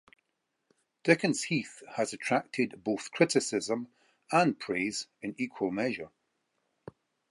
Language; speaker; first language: English; native; English